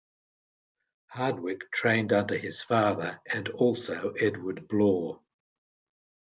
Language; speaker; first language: English; native; English